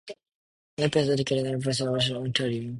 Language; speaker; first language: English; non-native, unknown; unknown